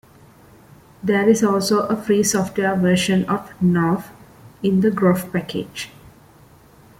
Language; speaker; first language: English; non-native, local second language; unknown